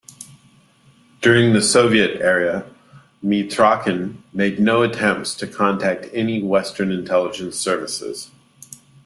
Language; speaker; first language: English; native; English